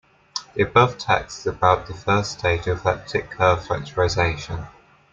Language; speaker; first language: English; native; English